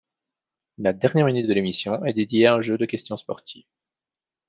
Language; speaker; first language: French; native; French